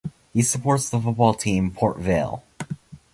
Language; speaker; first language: English; native; English